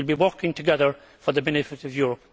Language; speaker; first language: English; native; English